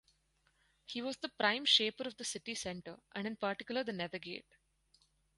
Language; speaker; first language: English; non-native, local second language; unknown